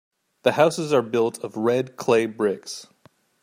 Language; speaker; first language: English; native; English